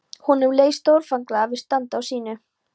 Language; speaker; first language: Icelandic; non-native, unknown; Polish